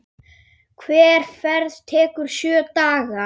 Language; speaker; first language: Icelandic; native; Icelandic